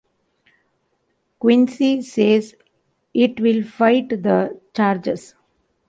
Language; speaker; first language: English; non-native, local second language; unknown